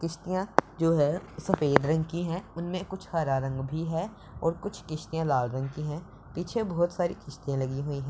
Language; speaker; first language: Hindi; non-native, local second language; Punjabi